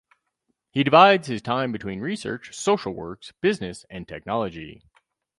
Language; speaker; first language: English; native; English